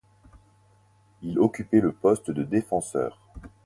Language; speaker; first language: French; native; French